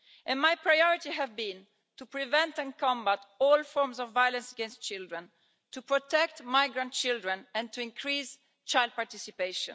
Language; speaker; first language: English; non-native, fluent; Italian